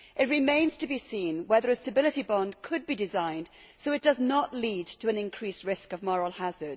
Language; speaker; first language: English; native; English